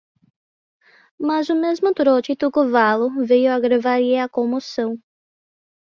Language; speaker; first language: Portuguese; non-native, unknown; English